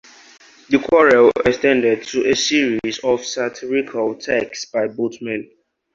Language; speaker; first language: English; non-native, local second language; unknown